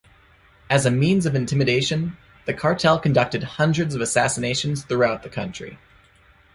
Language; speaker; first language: English; native; English